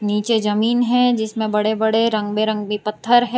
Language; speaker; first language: Hindi; non-native, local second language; Gujarati